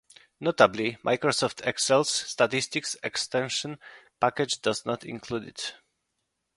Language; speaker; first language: English; non-native, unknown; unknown